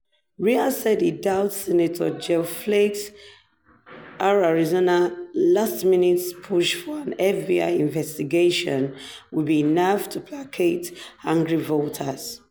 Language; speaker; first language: English; non-native, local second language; Yoruba